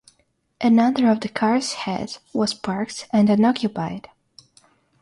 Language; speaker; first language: English; non-native, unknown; Russian